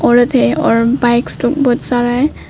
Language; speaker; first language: Hindi; non-native, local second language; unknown